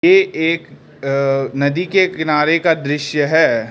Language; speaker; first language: Hindi; early bilingual, other home language; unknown